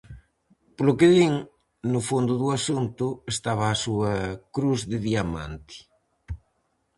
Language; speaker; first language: Galician; native; Galician